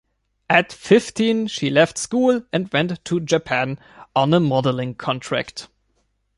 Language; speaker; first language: English; non-native, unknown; German